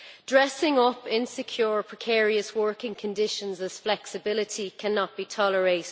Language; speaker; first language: English; native; English